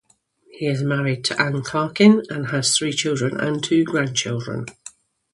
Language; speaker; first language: English; native; English